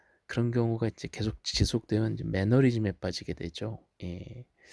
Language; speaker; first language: Korean; native; Korean